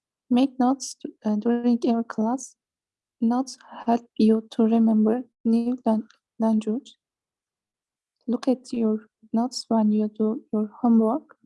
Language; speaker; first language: English; non-native, learner; Turkish